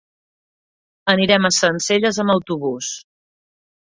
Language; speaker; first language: Catalan; native; Catalan